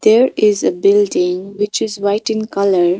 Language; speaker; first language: English; non-native, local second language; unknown